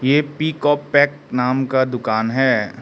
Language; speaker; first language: Hindi; non-native, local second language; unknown